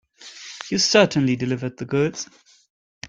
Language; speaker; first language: English; native; English